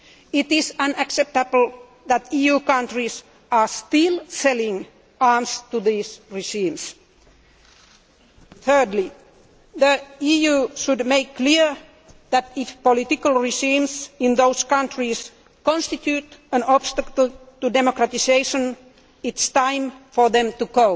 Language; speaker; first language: English; non-native, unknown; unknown